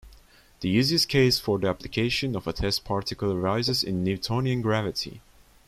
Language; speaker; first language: English; non-native, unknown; Turkish